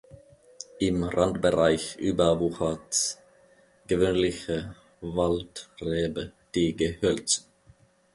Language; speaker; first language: German; non-native, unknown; Finnish